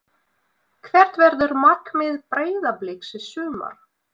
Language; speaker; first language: Icelandic; non-native, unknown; Russian